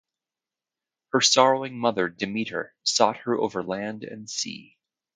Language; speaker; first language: English; native; English